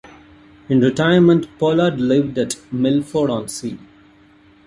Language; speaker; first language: English; non-native, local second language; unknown